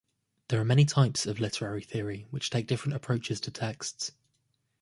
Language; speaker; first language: English; native; English